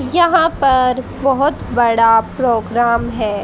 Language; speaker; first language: Hindi; native; Hindi